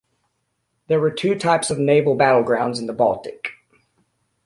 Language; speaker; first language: English; native; English